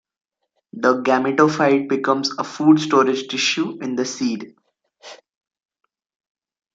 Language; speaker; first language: English; non-native, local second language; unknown